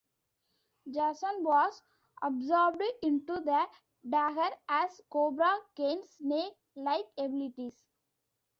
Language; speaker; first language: English; non-native, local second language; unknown